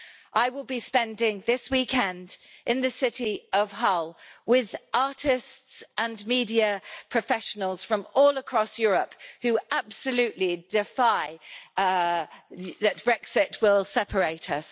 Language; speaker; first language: English; native; English